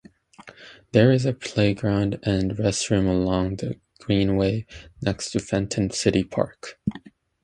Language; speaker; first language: English; native; English